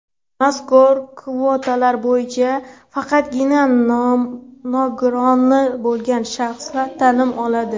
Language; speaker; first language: Uzbek; non-native, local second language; Kara-Kalpak